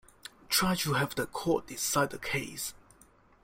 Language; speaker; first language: English; non-native, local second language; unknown